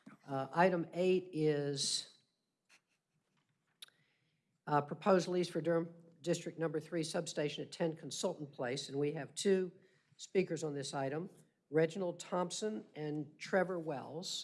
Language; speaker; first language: English; native; English